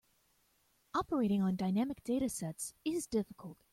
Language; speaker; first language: English; native; English